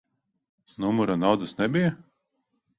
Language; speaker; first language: Latvian; non-native, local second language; Russian